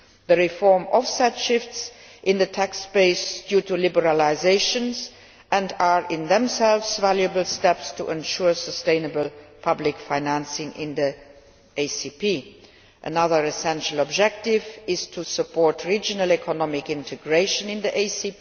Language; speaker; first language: English; non-native, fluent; Luxembourgish